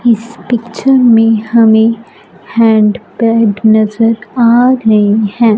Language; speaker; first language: Hindi; non-native, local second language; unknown